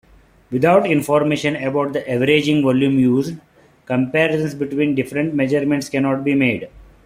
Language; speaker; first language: English; non-native, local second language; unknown